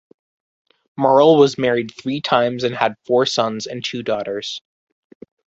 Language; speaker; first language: English; native; English